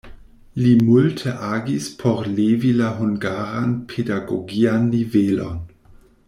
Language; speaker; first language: Esperanto; non-native, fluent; German